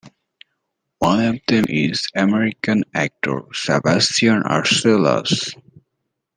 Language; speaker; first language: English; native; English